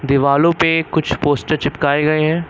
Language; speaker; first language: Hindi; native; Hindi